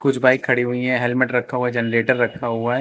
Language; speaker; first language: Hindi; native; Hindi